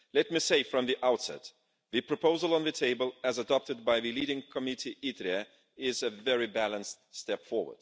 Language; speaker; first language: English; non-native, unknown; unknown